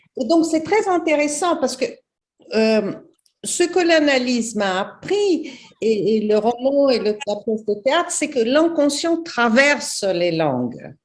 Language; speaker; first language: French; non-native, fluent; Portuguese